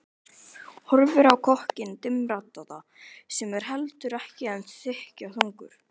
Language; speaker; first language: Icelandic; native; Icelandic